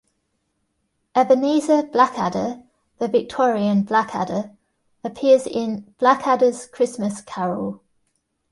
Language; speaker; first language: English; native; English